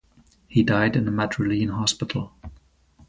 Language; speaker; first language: English; non-native, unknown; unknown